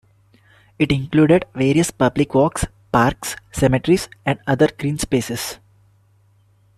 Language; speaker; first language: English; non-native, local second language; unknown